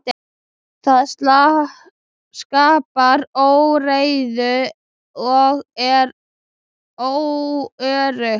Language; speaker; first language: Icelandic; native; Icelandic